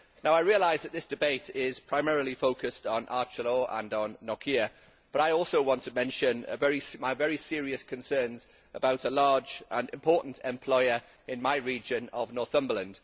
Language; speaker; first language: English; native; English